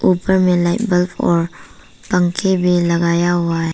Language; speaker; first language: Hindi; non-native, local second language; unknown